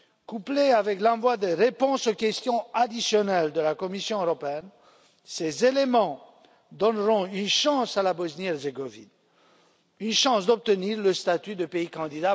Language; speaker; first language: French; non-native, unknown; Romanian